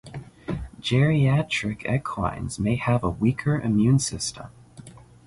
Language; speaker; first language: English; native; English